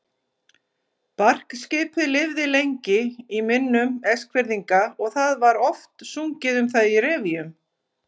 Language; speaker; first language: Icelandic; native; Icelandic